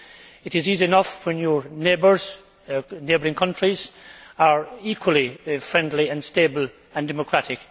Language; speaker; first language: English; native; English